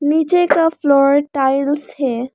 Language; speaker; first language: Hindi; non-native, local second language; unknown